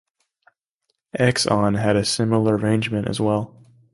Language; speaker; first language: English; native; English